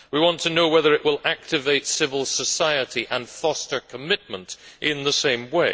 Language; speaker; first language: English; native; English